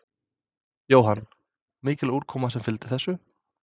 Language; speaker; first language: Icelandic; non-native, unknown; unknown